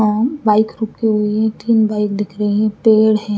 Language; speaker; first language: Hindi; native; Hindi